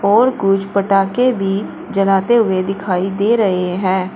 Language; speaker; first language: Hindi; native; Hindi